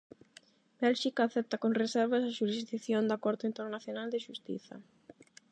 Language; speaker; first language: Galician; non-native, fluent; Spanish